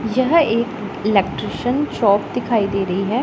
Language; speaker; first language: Hindi; non-native, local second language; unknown